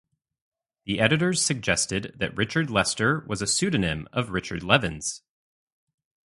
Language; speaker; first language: English; native; English